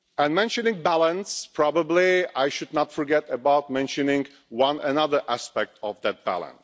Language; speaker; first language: English; non-native, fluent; Czech